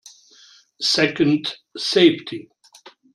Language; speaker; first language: English; non-native, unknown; German